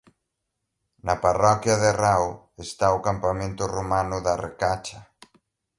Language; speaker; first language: Galician; native; Galician